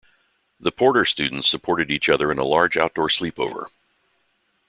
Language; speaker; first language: English; native; English